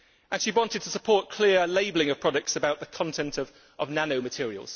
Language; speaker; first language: English; native; English